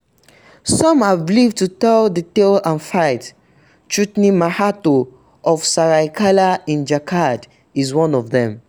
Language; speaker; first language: English; non-native, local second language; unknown